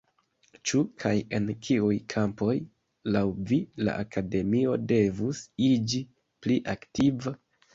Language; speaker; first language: Esperanto; non-native, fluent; Kinyarwanda